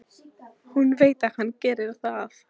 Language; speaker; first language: Icelandic; non-native, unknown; Polish